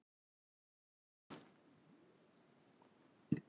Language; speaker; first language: Icelandic; native; Icelandic